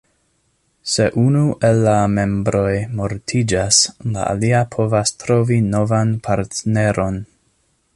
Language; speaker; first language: Esperanto; non-native, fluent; English